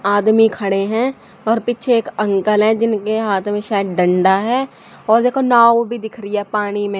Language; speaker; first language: Hindi; native; Hindi